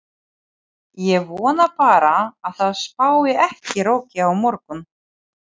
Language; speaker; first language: Icelandic; non-native, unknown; Ukrainian